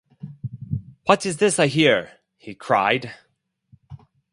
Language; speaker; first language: English; non-native, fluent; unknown